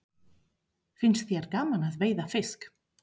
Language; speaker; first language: Icelandic; non-native, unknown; Spanish